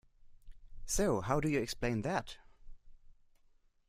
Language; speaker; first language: English; non-native, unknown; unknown